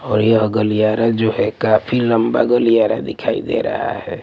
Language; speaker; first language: Hindi; non-native, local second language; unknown